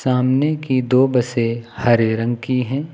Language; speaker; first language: Hindi; native; Hindi